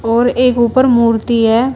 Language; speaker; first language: Hindi; native; Hindi